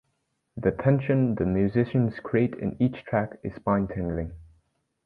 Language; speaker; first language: English; native; English